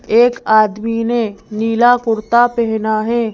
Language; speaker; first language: Hindi; native; Hindi